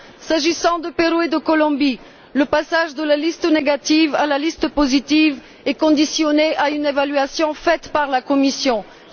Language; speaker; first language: French; non-native, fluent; Bulgarian